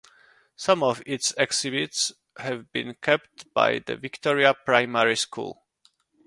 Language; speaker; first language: English; non-native, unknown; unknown